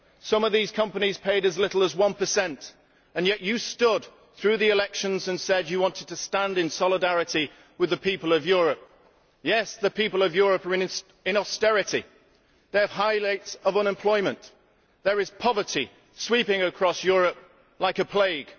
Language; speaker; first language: English; native; English